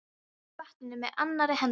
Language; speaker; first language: Icelandic; non-native, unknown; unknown